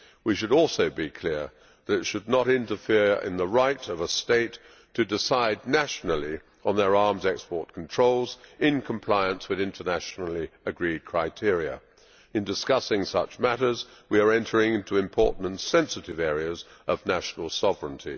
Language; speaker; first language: English; native; English